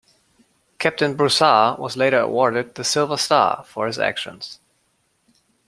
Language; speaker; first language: English; non-native, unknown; German